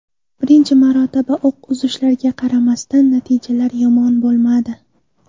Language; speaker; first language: Uzbek; non-native, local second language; Kara-Kalpak